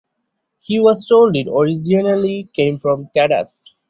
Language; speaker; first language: English; non-native, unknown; Bangla